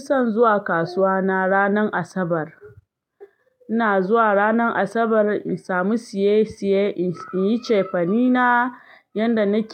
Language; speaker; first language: Hausa; non-native, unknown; Yoruba